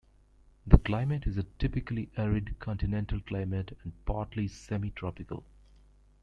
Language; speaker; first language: English; native; English